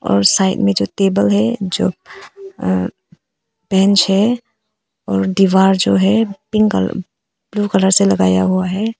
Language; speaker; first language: Hindi; early bilingual, other home language; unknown